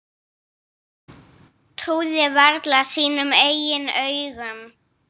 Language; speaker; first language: Icelandic; non-native, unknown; English